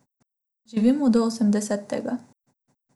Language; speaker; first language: Slovenian; non-native, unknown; Macedonian